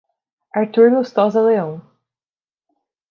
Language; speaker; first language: Portuguese; native; Portuguese